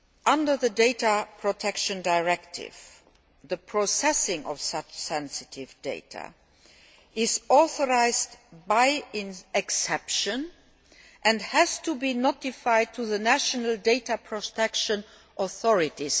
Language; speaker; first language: English; non-native, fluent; Luxembourgish